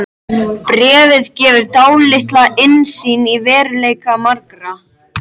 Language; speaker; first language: Icelandic; native; Icelandic